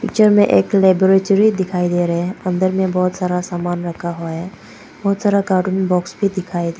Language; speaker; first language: Hindi; non-native, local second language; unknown